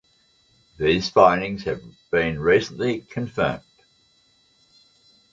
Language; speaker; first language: English; native; English